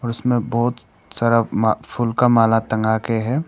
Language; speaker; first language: Hindi; non-native, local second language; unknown